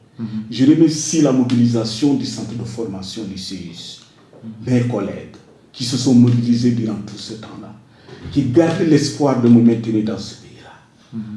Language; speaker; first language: French; non-native, local second language; Wolof